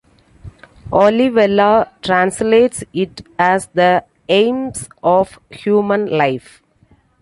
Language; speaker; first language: English; non-native, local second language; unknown